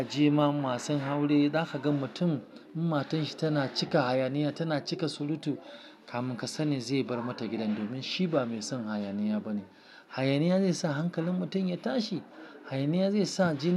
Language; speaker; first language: Hausa; non-native, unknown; Yoruba